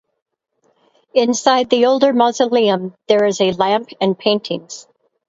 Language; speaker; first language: English; native; English